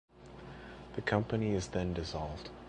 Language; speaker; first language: English; native; English